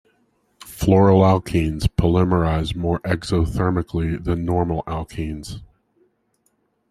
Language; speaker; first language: English; native; English